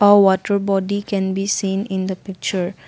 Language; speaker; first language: English; non-native, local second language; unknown